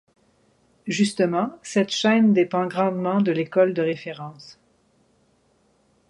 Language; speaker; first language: French; native; French